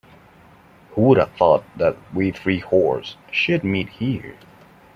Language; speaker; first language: English; non-native, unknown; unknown